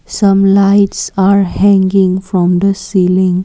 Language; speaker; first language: English; non-native, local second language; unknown